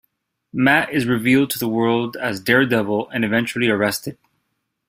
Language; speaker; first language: English; native; English